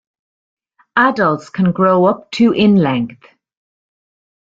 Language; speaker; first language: English; native; English